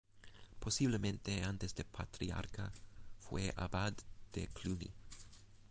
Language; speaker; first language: Spanish; non-native, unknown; English